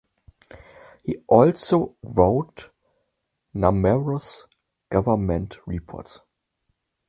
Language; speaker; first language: English; non-native, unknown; German